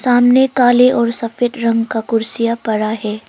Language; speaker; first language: Hindi; early bilingual, other home language; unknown